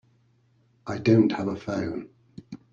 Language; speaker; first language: English; native; English